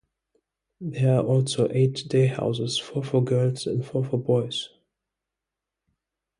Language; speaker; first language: English; non-native, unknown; German